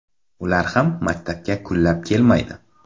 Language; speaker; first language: Uzbek; non-native, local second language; Kara-Kalpak